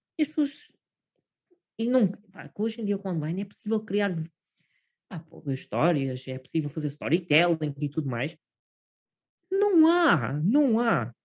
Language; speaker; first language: Portuguese; native; Portuguese